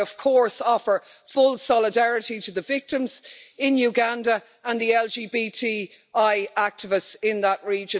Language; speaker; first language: English; native; English